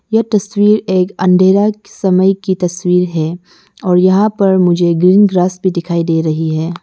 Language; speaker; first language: Hindi; non-native, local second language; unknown